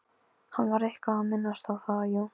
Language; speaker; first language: Icelandic; non-native, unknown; Polish